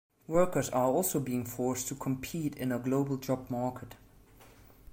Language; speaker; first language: English; non-native, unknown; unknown